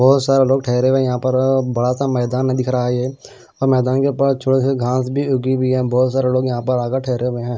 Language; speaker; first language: Hindi; non-native, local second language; Punjabi